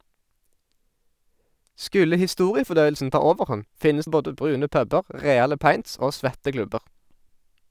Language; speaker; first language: Norwegian; native; Norwegian